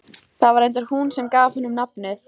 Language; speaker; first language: Icelandic; native; Icelandic